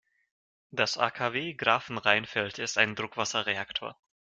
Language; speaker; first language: German; non-native, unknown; Russian